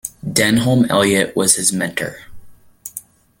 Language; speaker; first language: English; native; English